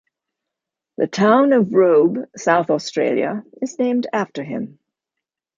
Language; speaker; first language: English; native; English